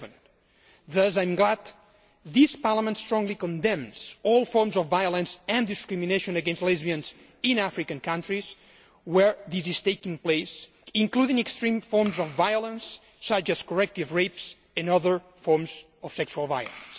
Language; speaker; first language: English; non-native, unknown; Spanish